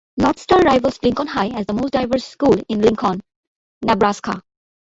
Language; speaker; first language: English; non-native, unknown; Bangla